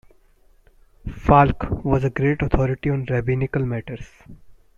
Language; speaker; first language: English; non-native, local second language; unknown